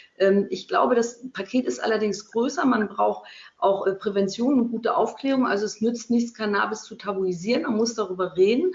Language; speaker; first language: German; native; German